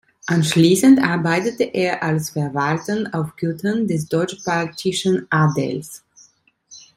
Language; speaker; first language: German; non-native, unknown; Italian